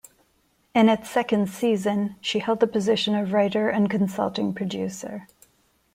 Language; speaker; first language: English; non-native, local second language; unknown